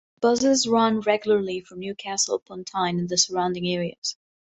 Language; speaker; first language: English; non-native, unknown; Catalan